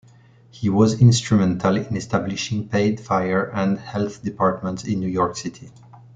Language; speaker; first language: English; non-native, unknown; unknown